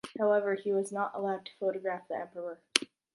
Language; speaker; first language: English; native; English